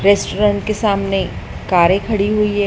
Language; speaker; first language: Hindi; native; Hindi